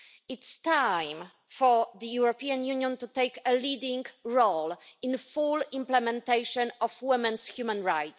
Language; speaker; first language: English; non-native, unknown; Polish